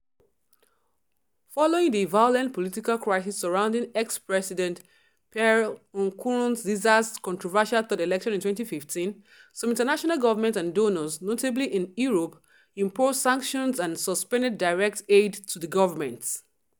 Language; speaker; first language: English; non-native, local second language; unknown